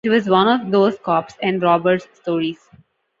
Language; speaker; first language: English; non-native, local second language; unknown